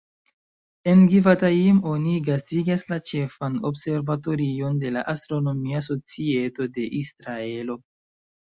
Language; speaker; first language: Esperanto; non-native, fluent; Chinese